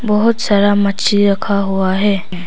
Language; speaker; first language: Hindi; non-native, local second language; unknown